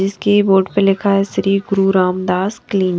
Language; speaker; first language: Hindi; non-native, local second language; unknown